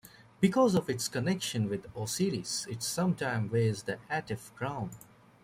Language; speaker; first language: English; native; English